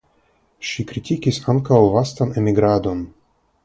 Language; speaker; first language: Esperanto; non-native, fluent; Russian